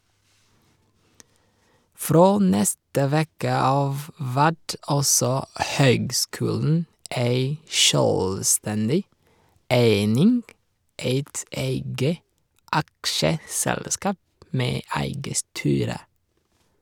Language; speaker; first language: Norwegian; non-native, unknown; Rundi